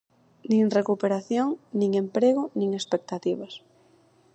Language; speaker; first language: Galician; native; Galician